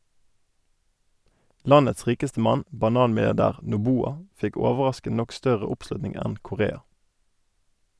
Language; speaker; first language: Norwegian; native; Norwegian